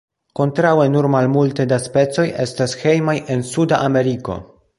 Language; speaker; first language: Esperanto; non-native, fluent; Polish